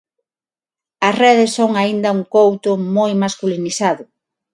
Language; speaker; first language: Galician; non-native, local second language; Spanish